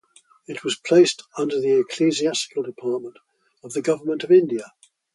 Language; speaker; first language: English; native; English